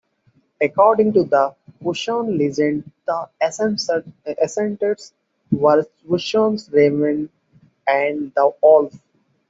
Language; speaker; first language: English; non-native, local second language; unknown